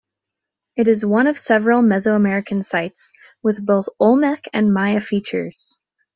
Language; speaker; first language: English; native; English